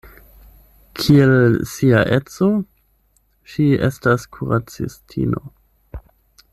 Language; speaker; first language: Esperanto; non-native, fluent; German